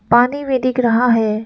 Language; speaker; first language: Hindi; non-native, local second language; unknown